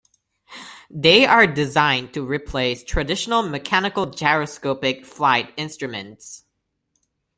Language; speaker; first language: English; non-native, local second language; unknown